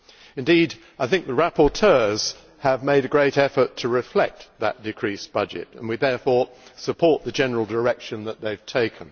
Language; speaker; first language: English; native; English